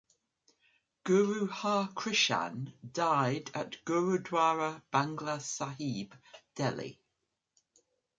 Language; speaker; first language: English; native; English